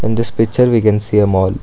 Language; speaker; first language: English; non-native, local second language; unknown